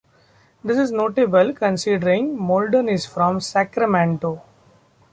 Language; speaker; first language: English; non-native, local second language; Marathi